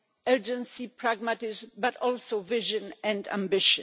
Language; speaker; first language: English; non-native, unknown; Polish